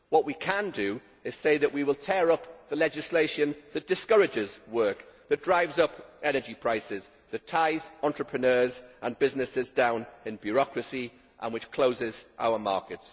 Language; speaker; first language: English; native; English